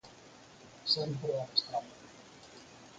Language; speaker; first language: Galician; native; Galician